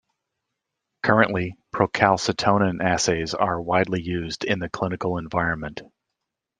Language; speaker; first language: English; native; English